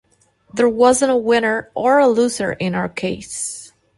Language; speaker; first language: English; non-native, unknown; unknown